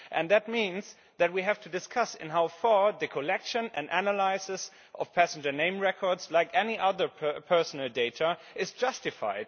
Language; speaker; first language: English; non-native, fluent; German